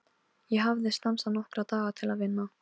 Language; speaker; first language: Icelandic; non-native, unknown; Polish